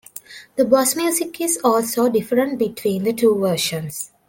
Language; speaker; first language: English; non-native, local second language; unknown